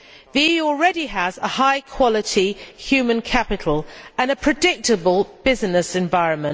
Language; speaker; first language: English; native; English